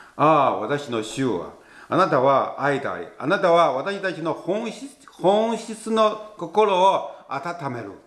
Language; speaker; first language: Japanese; non-native, fluent; Chinese